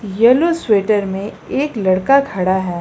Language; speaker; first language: Hindi; native; Hindi